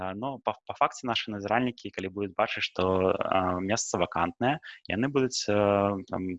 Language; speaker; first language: Belarusian; non-native, local second language; Russian